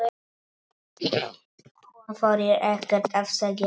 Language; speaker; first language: Icelandic; non-native, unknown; Polish